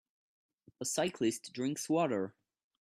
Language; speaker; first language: English; non-native, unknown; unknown